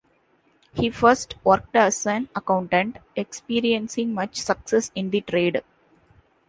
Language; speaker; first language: English; non-native, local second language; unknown